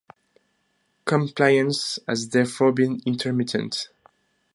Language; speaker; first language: English; non-native, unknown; French